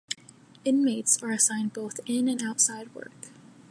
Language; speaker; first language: English; native; English